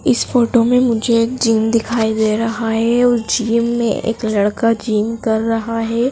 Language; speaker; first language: Hindi; native; Hindi